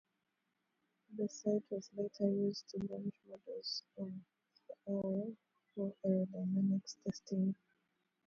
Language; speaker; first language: English; native; English